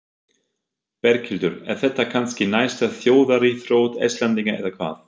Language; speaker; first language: Icelandic; non-native, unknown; German